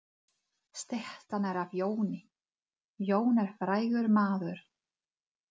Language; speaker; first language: Icelandic; non-native, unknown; Czech